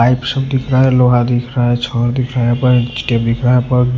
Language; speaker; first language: Hindi; non-native, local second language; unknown